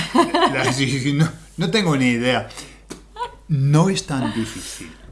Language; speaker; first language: Spanish; native; Spanish